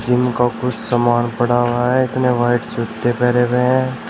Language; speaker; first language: Hindi; native; Hindi